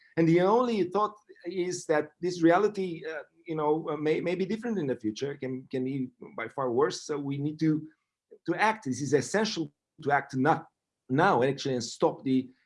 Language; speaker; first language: English; non-native, fluent; Romanian